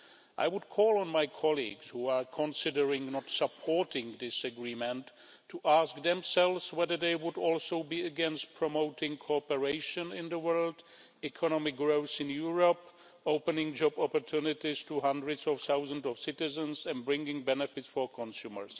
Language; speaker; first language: English; non-native, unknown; Czech